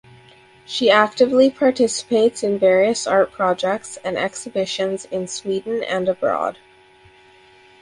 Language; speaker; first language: English; native; English